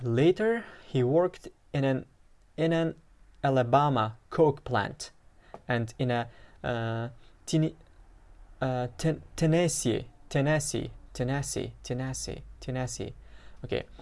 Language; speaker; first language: English; non-native, fluent; Uzbek